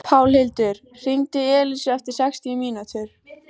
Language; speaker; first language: Icelandic; native; Icelandic